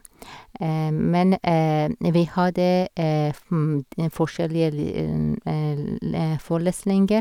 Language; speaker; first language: Norwegian; non-native, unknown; Persian